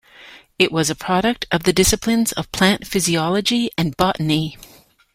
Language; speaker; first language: English; native; English